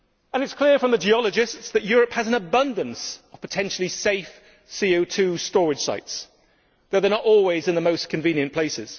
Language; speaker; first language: English; native; English